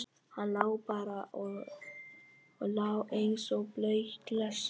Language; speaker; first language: Icelandic; non-native, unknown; Vietnamese